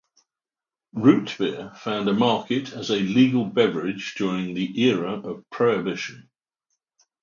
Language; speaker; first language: English; native; English